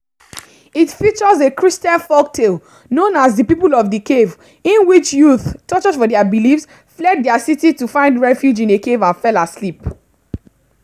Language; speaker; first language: English; non-native, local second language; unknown